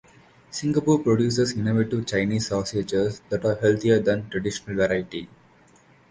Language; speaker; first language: English; non-native, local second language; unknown